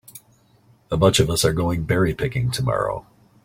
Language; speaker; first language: English; native; English